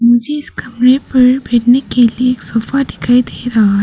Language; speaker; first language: Hindi; non-native, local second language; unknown